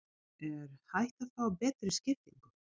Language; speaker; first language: Icelandic; non-native, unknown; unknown